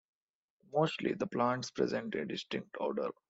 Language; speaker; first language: English; non-native, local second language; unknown